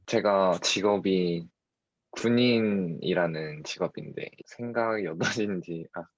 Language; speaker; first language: Korean; native; Korean